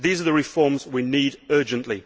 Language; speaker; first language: English; native; English